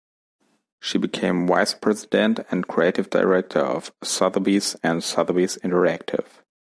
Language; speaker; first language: English; non-native, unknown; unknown